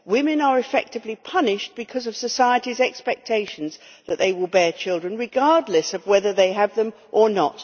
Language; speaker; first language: English; native; English